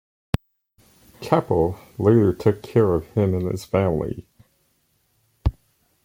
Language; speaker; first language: English; native; English